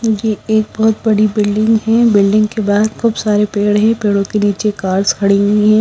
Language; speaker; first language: Hindi; non-native, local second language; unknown